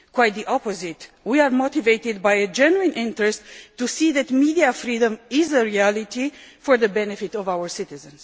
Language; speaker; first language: English; non-native, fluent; Romanian